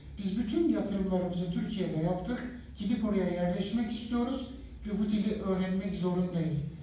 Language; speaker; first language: Turkish; native; Turkish